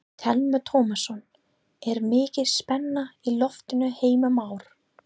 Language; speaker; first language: Icelandic; non-native, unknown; English